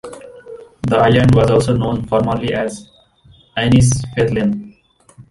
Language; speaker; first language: English; non-native, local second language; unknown